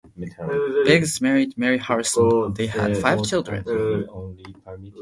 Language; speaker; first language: English; non-native, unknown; Japanese